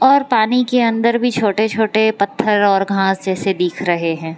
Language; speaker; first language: Hindi; non-native, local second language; Gujarati